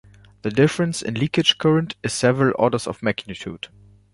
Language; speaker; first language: English; non-native, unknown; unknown